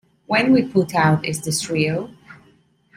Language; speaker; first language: English; non-native, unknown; Italian